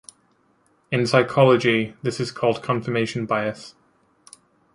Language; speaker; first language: English; native; English